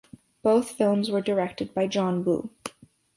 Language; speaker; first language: English; native; English